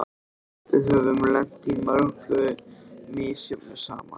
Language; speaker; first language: Icelandic; native; Icelandic